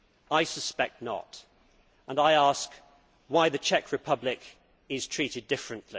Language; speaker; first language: English; native; English